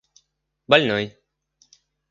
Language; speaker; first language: Russian; native; Russian